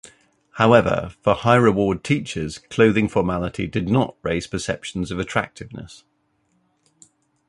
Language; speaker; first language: English; native; English